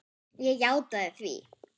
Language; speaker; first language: Icelandic; non-native, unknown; German